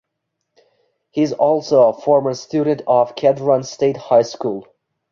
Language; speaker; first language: English; non-native, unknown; Uzbek